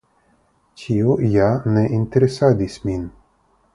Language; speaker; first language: Esperanto; non-native, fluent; Russian